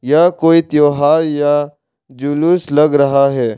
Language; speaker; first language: Hindi; non-native, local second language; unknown